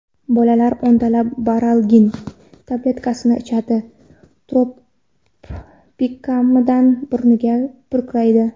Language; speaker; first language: Uzbek; non-native, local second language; Kara-Kalpak